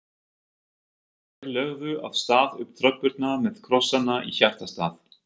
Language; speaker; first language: Icelandic; non-native, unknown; German